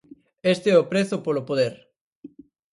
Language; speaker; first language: Galician; native; Galician